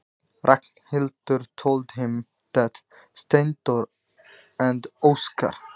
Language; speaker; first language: Icelandic; non-native, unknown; Nepali